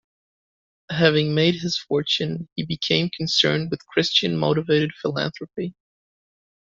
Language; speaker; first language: English; native; English